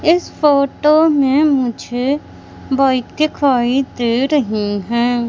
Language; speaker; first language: Hindi; native; Hindi